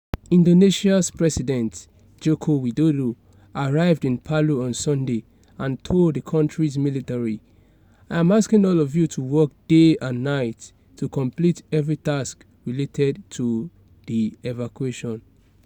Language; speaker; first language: English; non-native, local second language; Yoruba